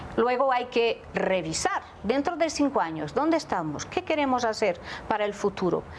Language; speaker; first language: Spanish; non-native, related language; Portuguese